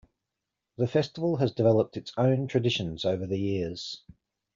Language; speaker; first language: English; native; English